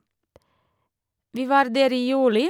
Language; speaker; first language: Norwegian; non-native, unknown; Serbian